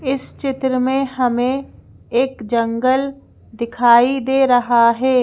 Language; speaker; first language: Hindi; native; Hindi